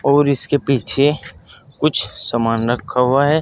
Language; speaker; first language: Hindi; native; Hindi